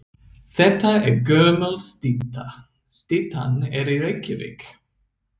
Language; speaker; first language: Icelandic; non-native, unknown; English